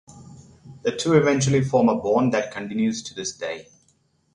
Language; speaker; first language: English; non-native, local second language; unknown